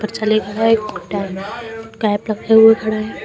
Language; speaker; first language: Hindi; native; Hindi